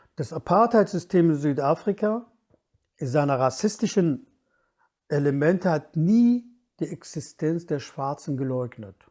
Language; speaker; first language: German; non-native, fluent; Kurdish